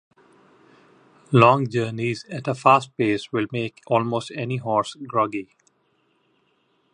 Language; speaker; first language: English; non-native, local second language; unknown